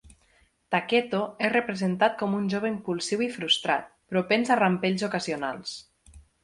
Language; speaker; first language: Catalan; native; Catalan